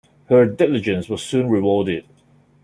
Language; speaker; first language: English; non-native, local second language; Cantonese